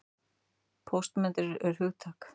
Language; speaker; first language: Icelandic; native; Icelandic